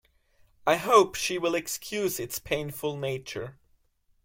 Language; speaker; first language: English; non-native, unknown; German